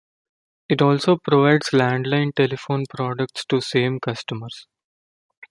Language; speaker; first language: English; non-native, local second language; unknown